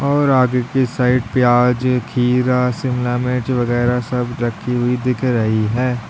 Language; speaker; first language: Hindi; native; Hindi